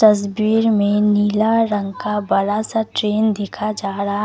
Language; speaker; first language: Hindi; non-native, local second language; Assamese